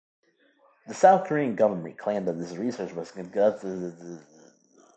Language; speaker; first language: English; native; English